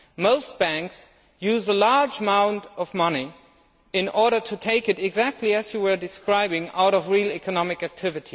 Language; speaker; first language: English; non-native, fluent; German